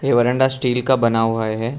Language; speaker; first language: Hindi; non-native, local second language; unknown